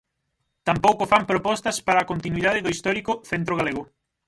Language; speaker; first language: Galician; native; Galician